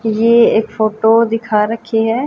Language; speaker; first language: Hindi; native; Hindi